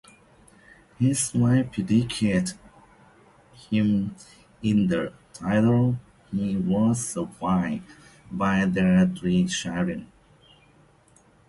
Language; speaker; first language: English; native; English